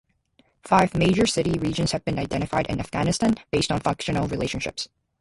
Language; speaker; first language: English; native; English